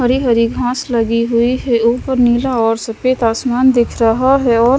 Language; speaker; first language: Hindi; non-native, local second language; Punjabi